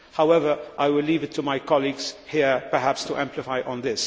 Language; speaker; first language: English; non-native, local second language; Maltese